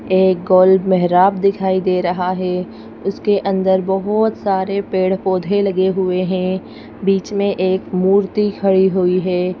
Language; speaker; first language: Hindi; native; Hindi